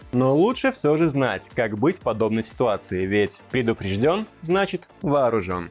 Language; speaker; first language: Russian; native; Russian